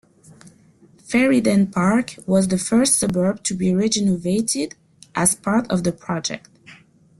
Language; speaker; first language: English; non-native, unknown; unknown